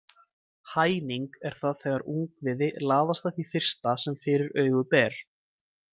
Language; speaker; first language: Icelandic; native; Icelandic